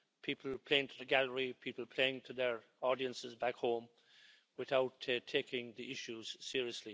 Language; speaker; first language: English; native; English